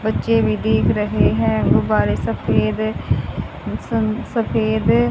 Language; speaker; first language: Hindi; native; Hindi